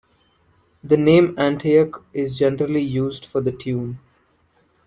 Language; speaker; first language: English; non-native, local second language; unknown